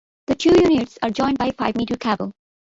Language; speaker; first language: English; non-native, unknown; Bangla